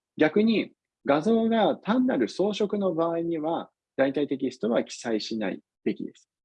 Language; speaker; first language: Japanese; non-native, fluent; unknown